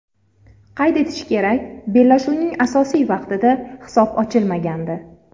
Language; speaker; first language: Uzbek; native; Uzbek